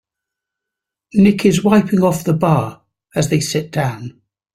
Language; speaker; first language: English; native; English